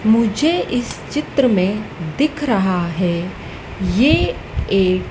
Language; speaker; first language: Hindi; native; Hindi